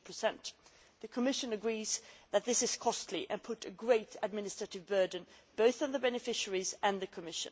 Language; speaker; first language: English; non-native, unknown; Swedish